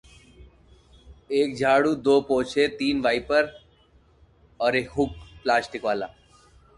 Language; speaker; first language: English; non-native, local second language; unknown